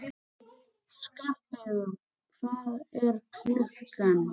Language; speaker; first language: Icelandic; native; Icelandic